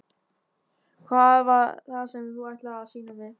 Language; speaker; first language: Icelandic; non-native, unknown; German